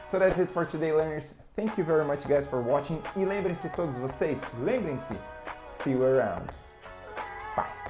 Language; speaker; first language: English; non-native, fluent; Portuguese